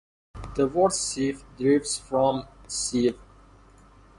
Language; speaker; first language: English; non-native, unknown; Persian